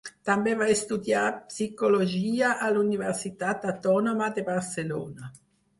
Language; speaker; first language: Catalan; non-native, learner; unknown